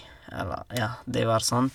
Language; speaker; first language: Norwegian; non-native, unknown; Nepali